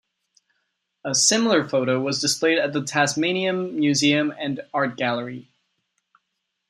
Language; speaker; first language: English; non-native, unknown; Czech